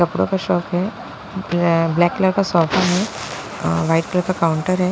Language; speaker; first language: Hindi; non-native, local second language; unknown